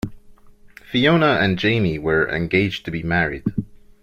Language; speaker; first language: English; non-native, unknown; French